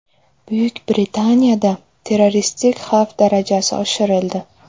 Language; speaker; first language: Uzbek; native; Uzbek